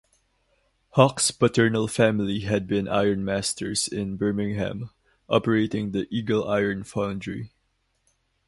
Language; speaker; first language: English; non-native, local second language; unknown